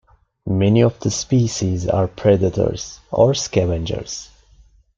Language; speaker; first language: English; non-native, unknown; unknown